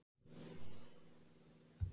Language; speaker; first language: Icelandic; native; Icelandic